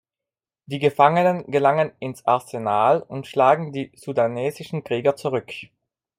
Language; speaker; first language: German; non-native, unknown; Italian